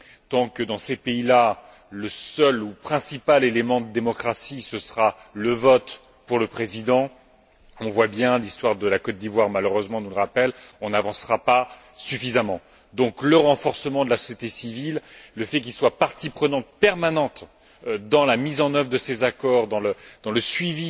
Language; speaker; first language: French; native; French